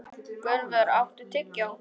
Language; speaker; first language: Icelandic; non-native, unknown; Polish